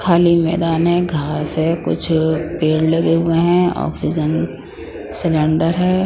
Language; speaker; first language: Hindi; non-native, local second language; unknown